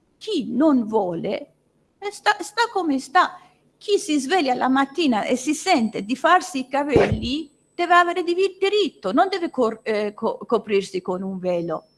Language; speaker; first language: Italian; non-native, fluent; Persian